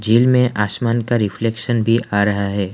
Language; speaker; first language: Hindi; non-native, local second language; Assamese